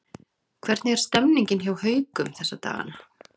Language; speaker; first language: Icelandic; native; Icelandic